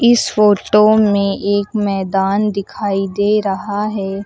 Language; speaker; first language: Hindi; native; Hindi